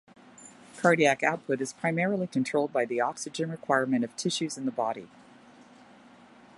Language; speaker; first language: English; native; English